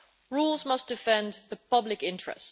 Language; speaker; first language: English; non-native, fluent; Dutch